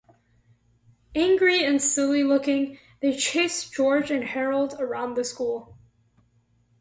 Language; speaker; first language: English; native; English